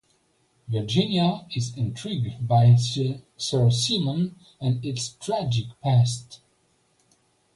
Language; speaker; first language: English; non-native, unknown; French